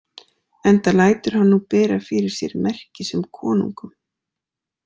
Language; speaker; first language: Icelandic; native; Icelandic